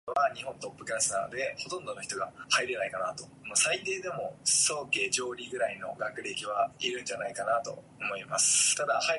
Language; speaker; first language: English; non-native, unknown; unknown